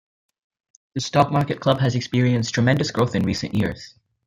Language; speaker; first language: English; native; English